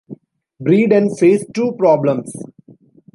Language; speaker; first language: English; non-native, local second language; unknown